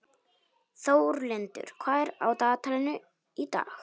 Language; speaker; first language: Icelandic; non-native, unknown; Polish